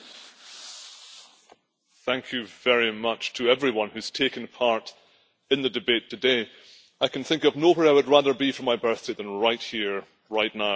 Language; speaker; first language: English; native; English